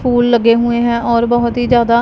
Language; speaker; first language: Hindi; non-native, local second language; Punjabi